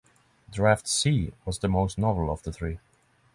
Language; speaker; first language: English; non-native, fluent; Norwegian